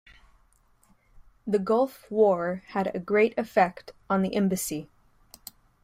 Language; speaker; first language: English; native; English